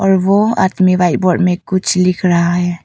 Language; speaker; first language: Hindi; non-native, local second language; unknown